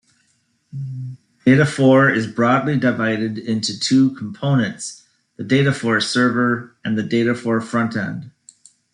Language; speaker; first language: English; native; English